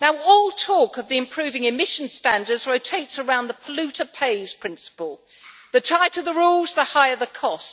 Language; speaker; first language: English; native; English